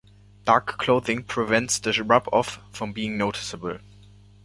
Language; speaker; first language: English; non-native, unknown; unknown